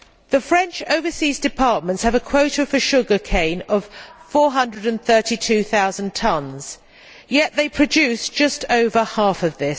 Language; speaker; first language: English; native; English